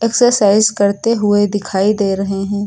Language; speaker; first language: Hindi; native; Hindi